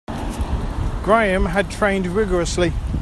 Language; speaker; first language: English; native; English